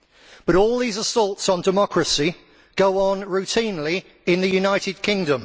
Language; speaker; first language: English; native; English